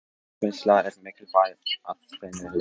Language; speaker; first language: Icelandic; non-native, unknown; Polish